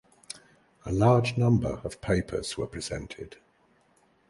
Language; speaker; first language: English; native; English